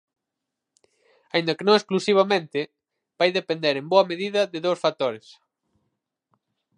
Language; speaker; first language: Galician; native; Galician